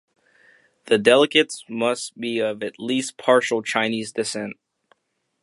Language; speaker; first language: English; native; English